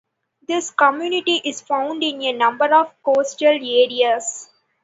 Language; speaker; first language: English; non-native, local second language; Tamil